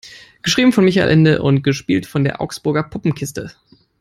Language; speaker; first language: English; non-native, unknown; German